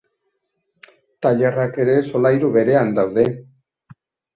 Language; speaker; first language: Basque; native; Basque